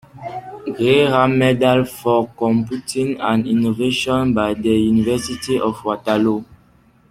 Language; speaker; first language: English; non-native, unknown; French